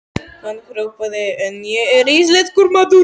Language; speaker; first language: Icelandic; native; Icelandic